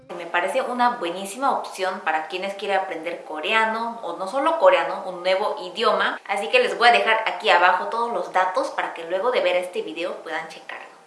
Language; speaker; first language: Spanish; non-native, fluent; Korean